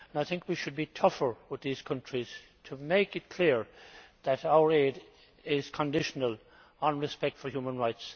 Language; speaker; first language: English; native; English